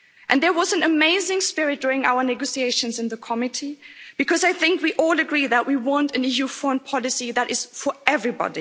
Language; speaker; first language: English; non-native, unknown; German